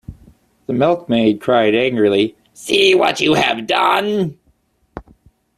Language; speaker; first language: English; native; English